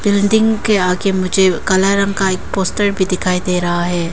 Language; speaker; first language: Hindi; non-native, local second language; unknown